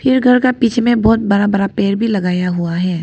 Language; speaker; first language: Hindi; non-native, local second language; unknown